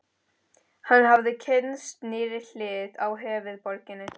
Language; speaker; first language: Icelandic; non-native, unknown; Spanish